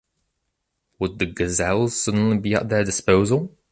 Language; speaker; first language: English; native; English